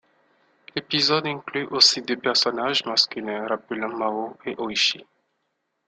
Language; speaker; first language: French; non-native, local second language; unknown